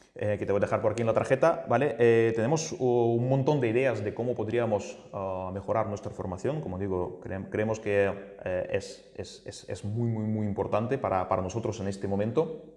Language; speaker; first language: Spanish; non-native, fluent; Russian